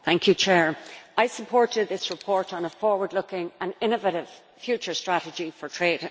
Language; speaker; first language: English; native; English